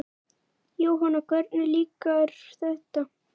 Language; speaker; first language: Icelandic; native; Icelandic